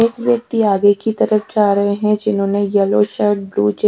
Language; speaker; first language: Hindi; native; Hindi